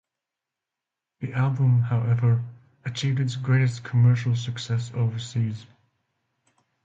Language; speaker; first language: English; non-native, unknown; Finnish